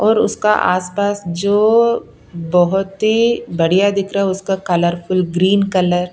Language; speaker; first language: Hindi; non-native, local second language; Punjabi